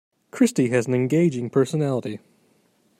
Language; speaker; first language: English; native; English